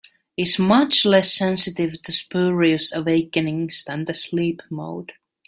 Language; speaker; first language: English; native; English